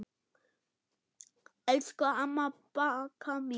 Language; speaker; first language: Icelandic; non-native, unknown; German